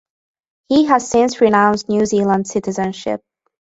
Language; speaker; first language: English; non-native, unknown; Hungarian